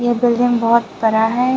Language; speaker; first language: Hindi; non-native, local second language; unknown